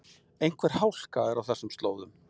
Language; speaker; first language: Icelandic; native; Icelandic